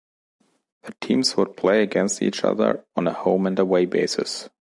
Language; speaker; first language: English; non-native, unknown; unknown